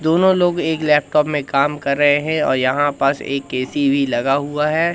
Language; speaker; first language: Hindi; native; Hindi